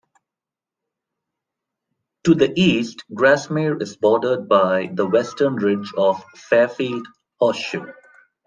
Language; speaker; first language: English; non-native, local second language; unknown